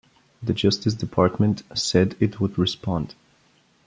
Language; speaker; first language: English; non-native, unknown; Bulgarian